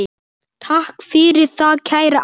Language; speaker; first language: Icelandic; native; Icelandic